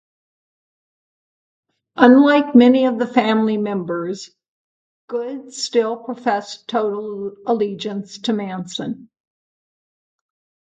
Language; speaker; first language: English; native; English